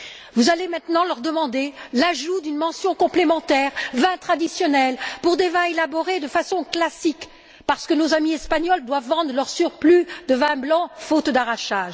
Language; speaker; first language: French; native; French